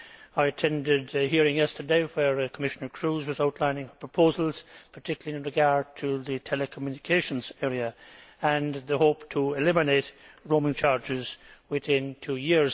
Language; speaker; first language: English; native; English